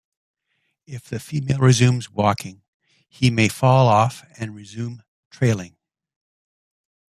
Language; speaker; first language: English; native; English